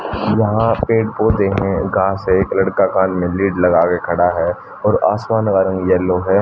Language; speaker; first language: Hindi; native; Hindi